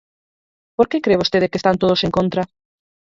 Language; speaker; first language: Galician; native; Galician